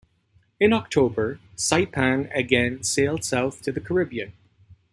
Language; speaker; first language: English; native; English